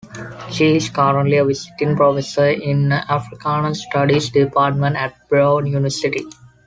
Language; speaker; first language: English; non-native, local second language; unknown